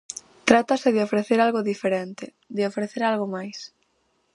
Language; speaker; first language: Galician; native; Galician